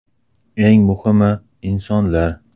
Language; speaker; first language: Uzbek; native; Uzbek